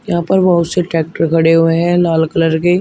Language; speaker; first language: Hindi; native; Hindi